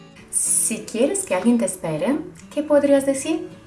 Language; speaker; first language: Spanish; native; Spanish